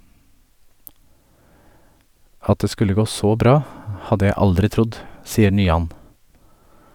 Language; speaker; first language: Norwegian; native; Norwegian